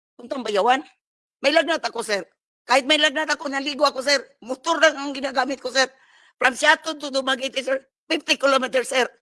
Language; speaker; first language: Filipino; non-native, local second language; Cebuano